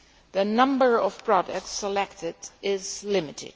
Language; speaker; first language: English; non-native, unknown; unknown